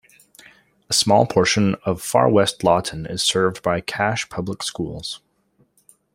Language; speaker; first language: English; native; English